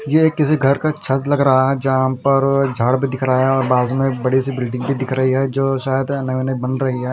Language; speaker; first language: Hindi; non-native, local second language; Punjabi